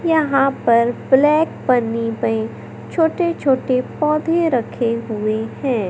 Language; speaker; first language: Hindi; native; Hindi